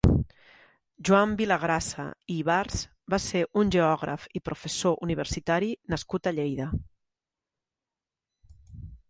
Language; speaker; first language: Catalan; native; Catalan